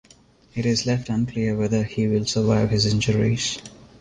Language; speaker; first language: English; non-native, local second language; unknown